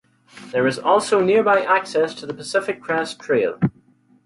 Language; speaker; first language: English; native; English